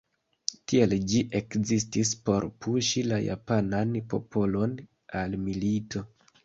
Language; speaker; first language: Esperanto; non-native, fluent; Kinyarwanda